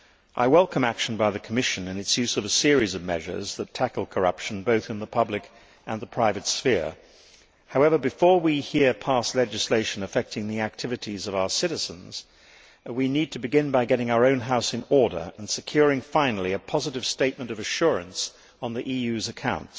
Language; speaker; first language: English; native; English